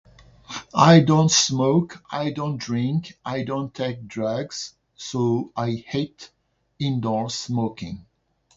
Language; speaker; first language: English; non-native, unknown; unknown